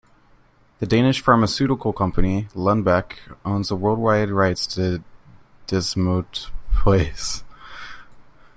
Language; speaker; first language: English; native; English